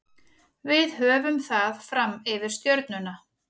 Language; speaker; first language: Icelandic; native; Icelandic